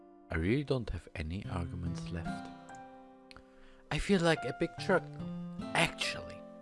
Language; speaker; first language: English; non-native, fluent; German